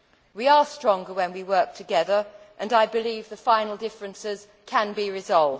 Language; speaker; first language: English; native; English